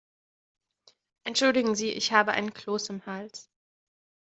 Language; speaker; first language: German; native; German